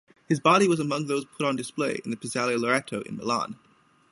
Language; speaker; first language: English; native; English